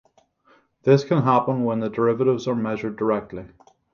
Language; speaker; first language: English; native; English